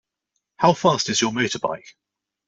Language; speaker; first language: English; native; English